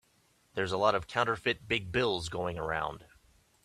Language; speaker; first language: English; native; English